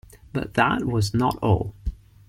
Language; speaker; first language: English; non-native, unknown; Ligurian